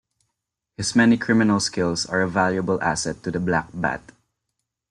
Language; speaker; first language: English; non-native, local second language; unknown